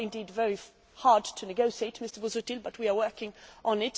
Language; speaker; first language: English; non-native, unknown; Swedish